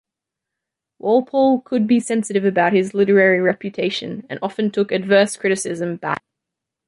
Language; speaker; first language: English; native; English